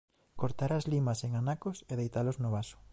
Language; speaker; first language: Galician; native; Galician